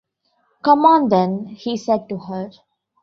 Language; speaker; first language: English; non-native, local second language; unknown